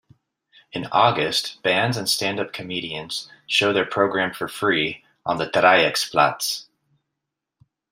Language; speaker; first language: English; native; English